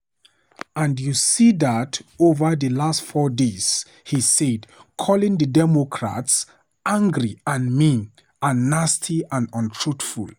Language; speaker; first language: English; non-native, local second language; Hausa